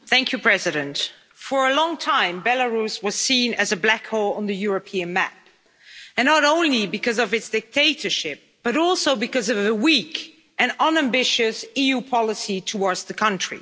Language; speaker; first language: English; non-native, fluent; Dutch